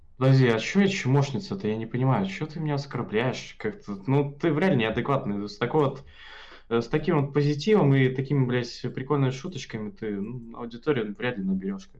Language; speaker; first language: Russian; native; Russian